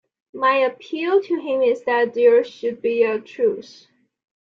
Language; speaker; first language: English; non-native, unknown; Chinese